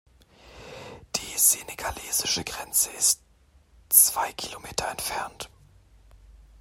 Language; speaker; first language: German; native; German